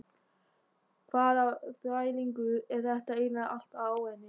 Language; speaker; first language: Icelandic; non-native, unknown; German